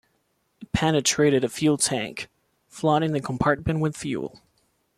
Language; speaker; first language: English; non-native, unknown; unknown